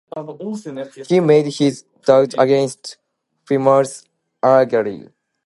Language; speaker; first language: English; non-native, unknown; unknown